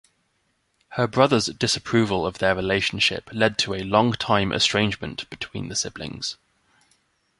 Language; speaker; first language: English; native; English